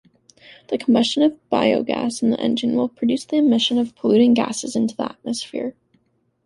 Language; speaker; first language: English; native; English